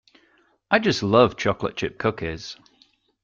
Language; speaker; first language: English; native; English